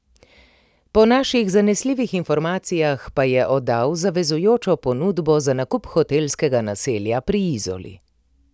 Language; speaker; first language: Slovenian; native; Slovenian